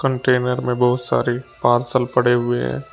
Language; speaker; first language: Hindi; native; Hindi